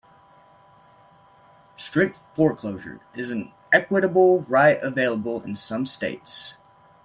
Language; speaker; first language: English; native; English